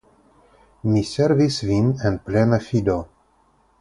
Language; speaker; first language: Esperanto; non-native, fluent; Russian